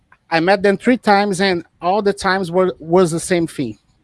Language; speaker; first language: English; non-native, fluent; Portuguese